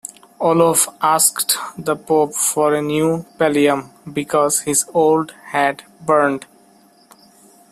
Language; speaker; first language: English; non-native, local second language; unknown